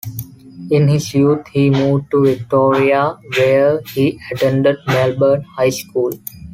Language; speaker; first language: English; non-native, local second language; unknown